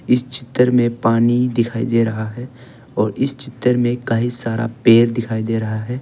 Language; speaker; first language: Hindi; non-native, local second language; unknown